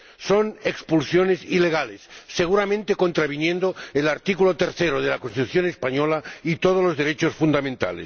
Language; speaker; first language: Spanish; non-native, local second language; Catalan